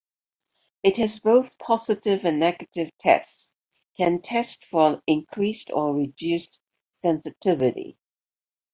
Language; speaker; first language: English; non-native, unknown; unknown